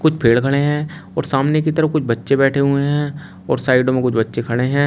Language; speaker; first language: Hindi; native; Hindi